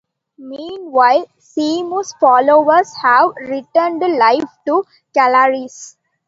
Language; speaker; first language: English; non-native, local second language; Tamil